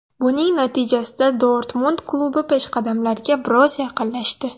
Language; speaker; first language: Uzbek; non-native, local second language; Russian